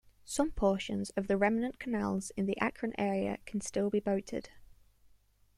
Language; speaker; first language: English; native; English